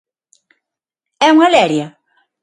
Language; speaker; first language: Galician; non-native, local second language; Spanish